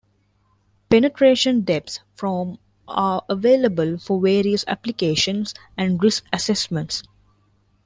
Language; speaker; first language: English; non-native, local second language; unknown